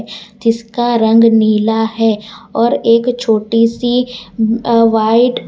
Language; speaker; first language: Hindi; non-native, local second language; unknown